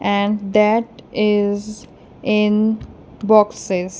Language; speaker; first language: English; non-native, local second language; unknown